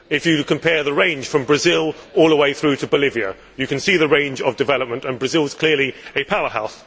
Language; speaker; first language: English; native; English